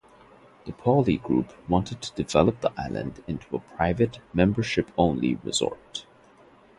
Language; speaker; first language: English; non-native, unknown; Bangla